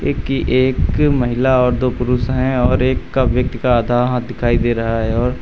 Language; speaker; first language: Hindi; native; Hindi